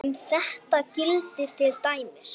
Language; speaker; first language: Icelandic; native; Icelandic